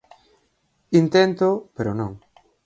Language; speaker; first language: Galician; native; Galician